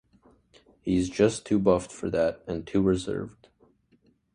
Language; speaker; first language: English; native; English